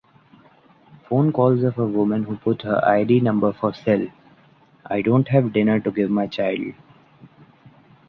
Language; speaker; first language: English; non-native, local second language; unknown